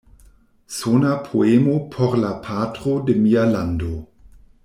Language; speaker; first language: Esperanto; non-native, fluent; German